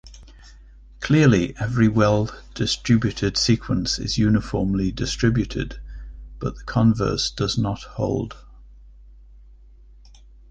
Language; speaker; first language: English; native; English